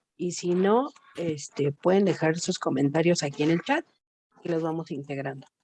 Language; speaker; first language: Spanish; native; Spanish